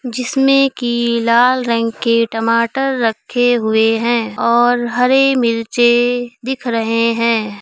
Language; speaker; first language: Hindi; native; Hindi